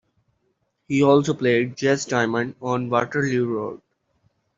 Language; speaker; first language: English; non-native, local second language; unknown